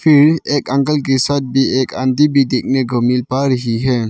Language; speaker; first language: Hindi; non-native, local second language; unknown